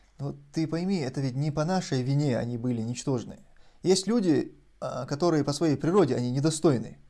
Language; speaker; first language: Russian; non-native, local second language; Chechen